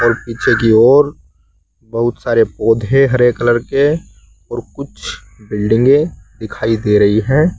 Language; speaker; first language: Hindi; native; Hindi